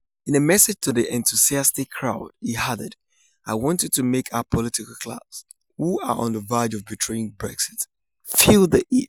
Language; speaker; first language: English; non-native, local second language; Yoruba